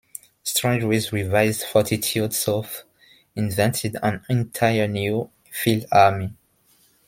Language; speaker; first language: English; non-native, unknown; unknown